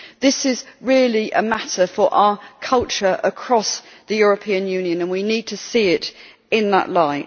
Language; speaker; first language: English; native; English